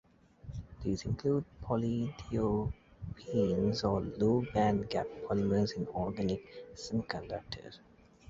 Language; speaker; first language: English; native; English